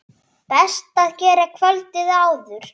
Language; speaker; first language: Icelandic; native; Icelandic